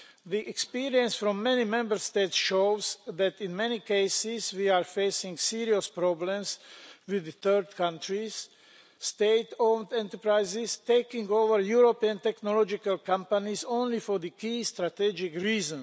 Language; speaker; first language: English; non-native, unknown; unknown